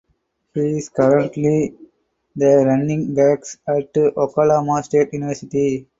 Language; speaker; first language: English; non-native, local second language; Tamil